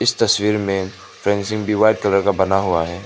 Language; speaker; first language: Hindi; non-native, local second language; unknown